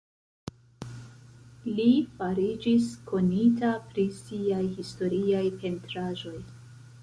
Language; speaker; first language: Esperanto; non-native, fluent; Central Kurdish